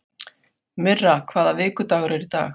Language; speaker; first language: Icelandic; non-native, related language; Faroese